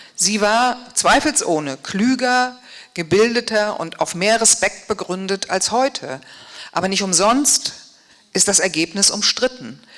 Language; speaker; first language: German; native; German